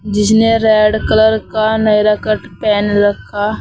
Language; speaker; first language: Hindi; native; Hindi